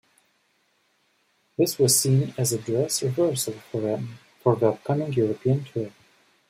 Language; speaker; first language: English; native; English